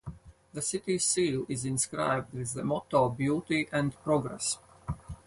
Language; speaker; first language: English; non-native, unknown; Latvian